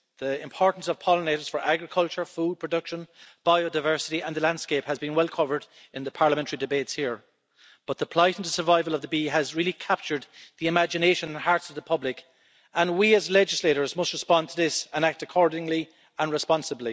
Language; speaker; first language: English; native; English